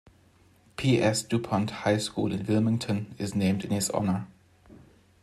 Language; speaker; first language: English; non-native, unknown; German